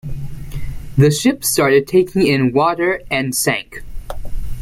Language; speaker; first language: English; native; English